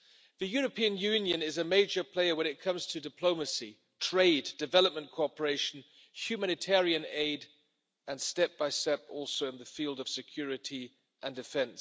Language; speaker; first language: English; non-native, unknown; German